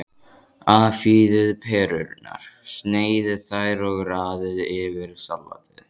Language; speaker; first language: Icelandic; native; Icelandic